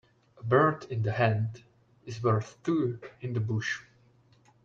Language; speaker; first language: English; non-native, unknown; Czech